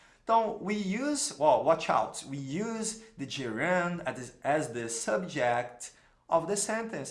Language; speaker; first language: English; non-native, fluent; Portuguese